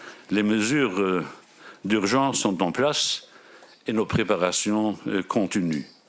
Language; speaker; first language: French; non-native, local second language; Luxembourgish